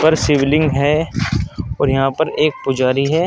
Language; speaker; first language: Hindi; native; Hindi